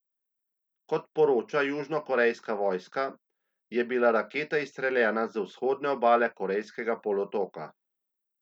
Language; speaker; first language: Slovenian; native; Slovenian